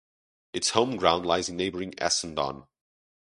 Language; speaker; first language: English; non-native, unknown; Portuguese